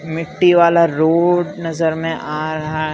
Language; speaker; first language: Hindi; non-native, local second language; Gujarati